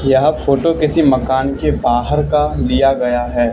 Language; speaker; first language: Hindi; native; Hindi